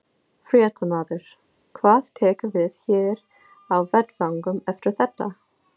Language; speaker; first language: Icelandic; non-native, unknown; English